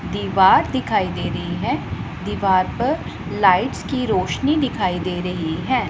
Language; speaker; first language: Hindi; non-native, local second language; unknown